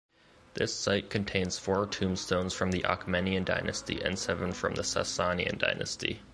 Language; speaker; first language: English; native; English